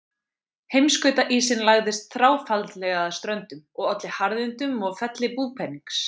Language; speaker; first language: Icelandic; native; Icelandic